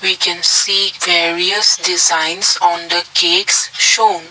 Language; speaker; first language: English; non-native, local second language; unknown